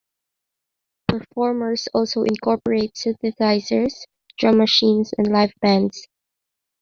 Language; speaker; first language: English; non-native, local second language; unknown